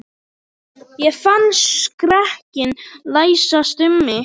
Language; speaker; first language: Icelandic; non-native, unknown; Polish